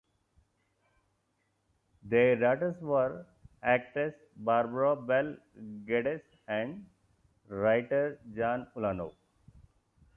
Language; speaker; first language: English; non-native, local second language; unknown